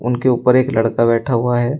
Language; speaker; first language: Hindi; native; Hindi